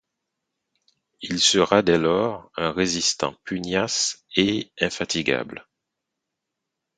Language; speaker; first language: French; non-native, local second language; Haitian Creole